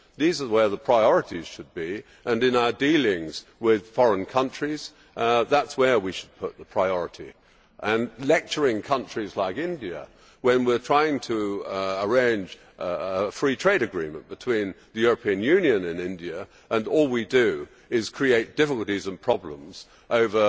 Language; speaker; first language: English; native; English